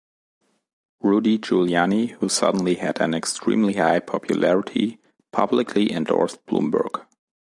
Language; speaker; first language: English; non-native, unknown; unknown